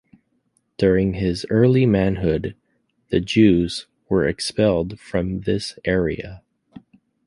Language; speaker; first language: English; native; English